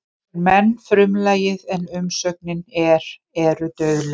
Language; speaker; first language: Icelandic; native; Icelandic